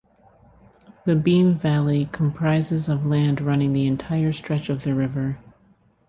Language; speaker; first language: English; native; English